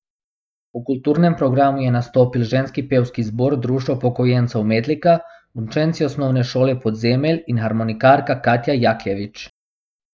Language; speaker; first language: Slovenian; non-native, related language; Bosnian